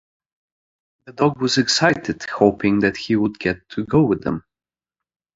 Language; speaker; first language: English; native; English